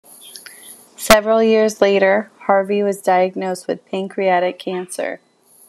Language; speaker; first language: English; native; English